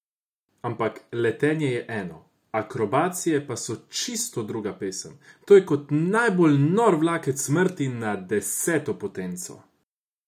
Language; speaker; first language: Slovenian; non-native, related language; Croatian